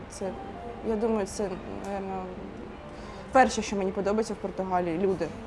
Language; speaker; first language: Ukrainian; non-native, local second language; Russian